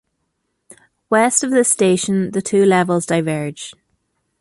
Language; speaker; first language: English; native; English